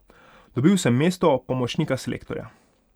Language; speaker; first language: Slovenian; non-native, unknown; Hungarian